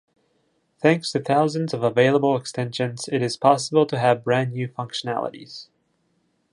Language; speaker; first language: English; non-native, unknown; Japanese